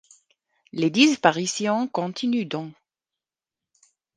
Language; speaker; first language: French; non-native, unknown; German